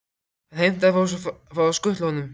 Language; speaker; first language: Icelandic; native; Icelandic